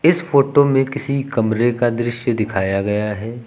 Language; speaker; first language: Hindi; native; Hindi